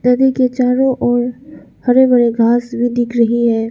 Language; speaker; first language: Hindi; non-native, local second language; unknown